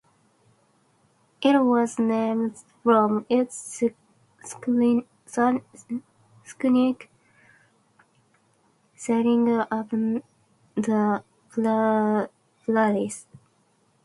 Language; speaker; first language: English; non-native, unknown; Japanese